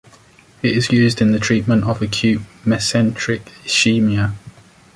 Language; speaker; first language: English; native; English